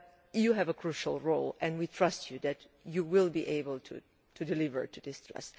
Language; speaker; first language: English; non-native, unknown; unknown